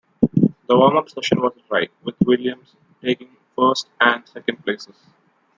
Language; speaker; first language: English; non-native, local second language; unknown